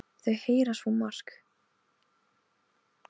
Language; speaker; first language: Icelandic; non-native, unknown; Polish